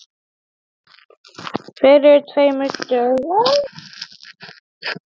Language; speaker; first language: Icelandic; non-native, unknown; Polish